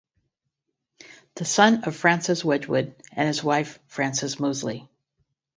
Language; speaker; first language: English; native; English